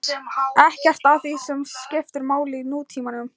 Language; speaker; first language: Icelandic; non-native, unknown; Thai